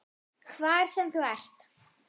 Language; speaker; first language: Icelandic; non-native, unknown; German